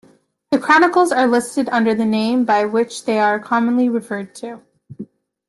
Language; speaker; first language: English; native; English